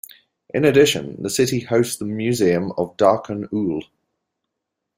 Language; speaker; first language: English; native; English